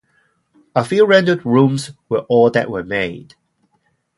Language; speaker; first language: English; non-native, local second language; Cantonese